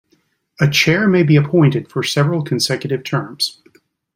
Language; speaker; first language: English; native; English